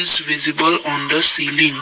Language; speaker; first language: English; non-native, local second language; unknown